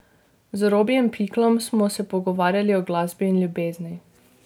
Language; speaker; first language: Slovenian; native; Slovenian